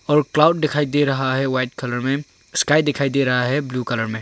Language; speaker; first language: Hindi; non-native, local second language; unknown